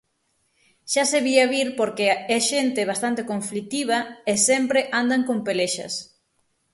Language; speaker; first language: Galician; native; Galician